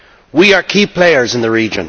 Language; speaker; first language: English; native; English